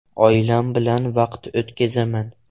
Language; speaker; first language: Uzbek; non-native, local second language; Russian